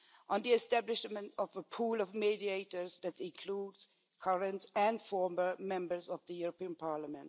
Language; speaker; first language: English; non-native, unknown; Swedish